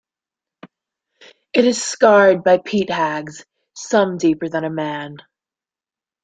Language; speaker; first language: English; native; English